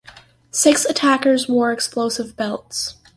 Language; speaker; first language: English; native; English